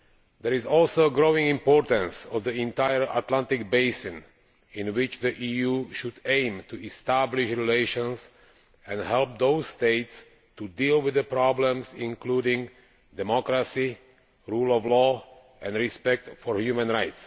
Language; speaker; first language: English; non-native, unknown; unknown